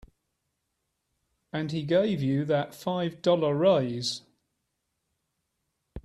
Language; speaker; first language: English; native; English